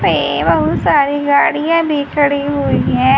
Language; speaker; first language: Hindi; native; Hindi